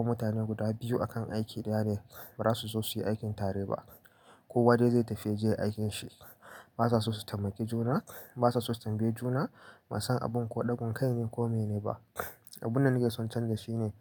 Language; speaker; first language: Hausa; native; Hausa